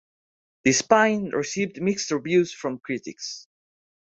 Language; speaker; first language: English; non-native, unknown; Spanish